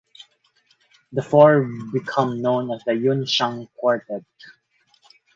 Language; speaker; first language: English; non-native, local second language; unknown